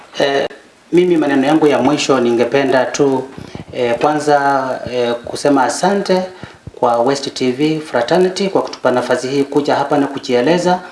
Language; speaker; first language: Swahili; non-native, local second language; Luyia